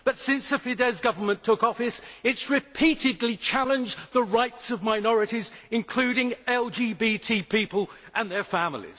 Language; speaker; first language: English; native; English